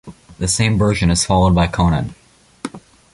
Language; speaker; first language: English; native; English